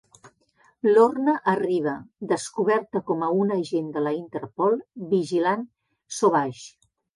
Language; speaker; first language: Catalan; native; Catalan